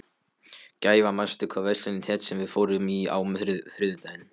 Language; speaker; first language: Icelandic; non-native, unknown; Polish